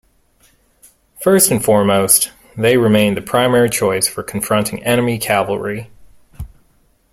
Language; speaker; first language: English; native; English